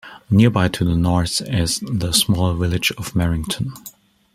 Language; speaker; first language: English; non-native, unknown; German